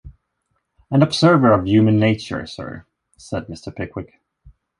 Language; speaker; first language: English; non-native, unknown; Swedish